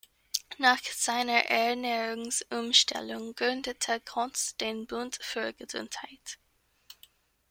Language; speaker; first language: German; non-native, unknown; English